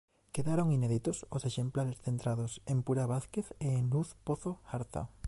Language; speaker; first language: Galician; native; Galician